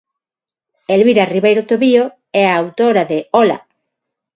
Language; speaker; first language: Galician; non-native, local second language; Spanish